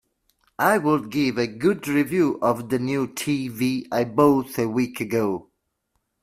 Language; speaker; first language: English; non-native, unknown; Italian